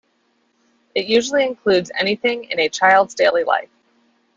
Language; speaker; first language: English; native; English